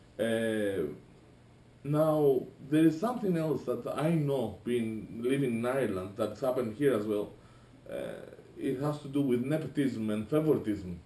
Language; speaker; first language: English; non-native, fluent; Greek